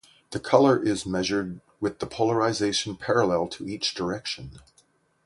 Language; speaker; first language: English; native; English